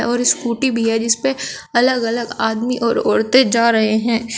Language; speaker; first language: Hindi; native; Hindi